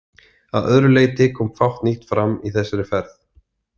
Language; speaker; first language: Icelandic; native; Icelandic